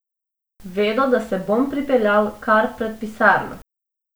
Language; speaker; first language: Slovenian; non-native, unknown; Macedonian